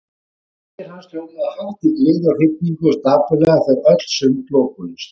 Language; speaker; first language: Icelandic; native; Icelandic